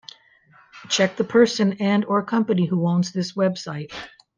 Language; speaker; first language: English; native; English